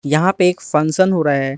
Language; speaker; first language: Hindi; non-native, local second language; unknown